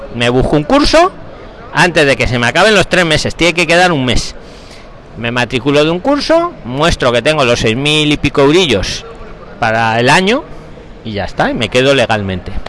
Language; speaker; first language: Spanish; native; Spanish